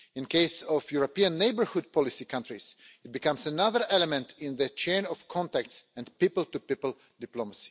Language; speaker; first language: English; non-native, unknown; Russian